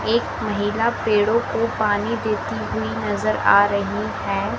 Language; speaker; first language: Hindi; native; Hindi